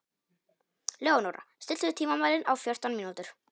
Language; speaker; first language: Icelandic; non-native, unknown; Polish